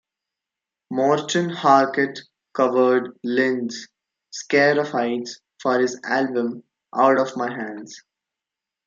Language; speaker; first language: English; non-native, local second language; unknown